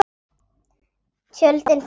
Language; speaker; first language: Icelandic; native; Icelandic